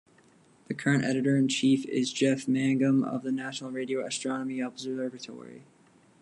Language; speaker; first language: English; native; English